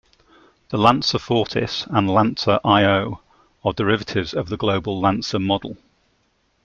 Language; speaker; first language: English; native; English